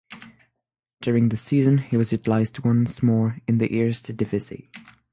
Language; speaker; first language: English; non-native, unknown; French